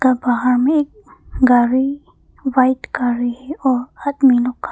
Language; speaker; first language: Hindi; non-native, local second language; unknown